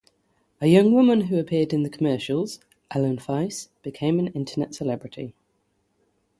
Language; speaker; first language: English; native; English